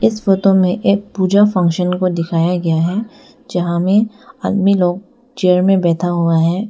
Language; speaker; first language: Hindi; non-native, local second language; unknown